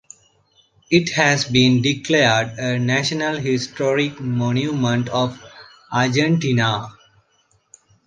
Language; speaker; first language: English; non-native, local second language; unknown